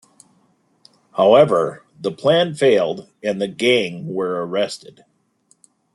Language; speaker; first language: English; native; English